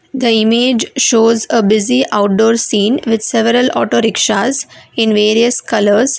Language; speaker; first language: English; non-native, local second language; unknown